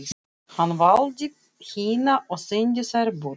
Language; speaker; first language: Icelandic; non-native, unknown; Russian